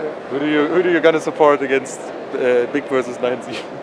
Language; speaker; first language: English; non-native, fluent; German